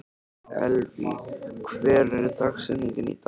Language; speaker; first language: Icelandic; native; Icelandic